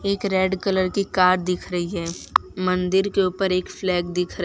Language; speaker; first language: Hindi; non-native, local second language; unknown